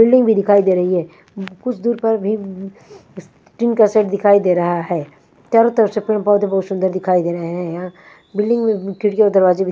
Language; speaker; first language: Hindi; non-native, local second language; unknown